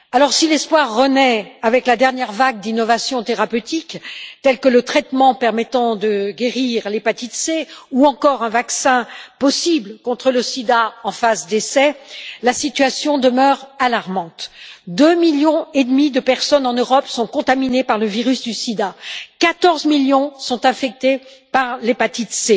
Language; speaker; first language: French; native; French